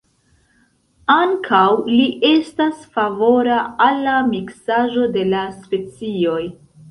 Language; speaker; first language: Esperanto; non-native, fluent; Central Kurdish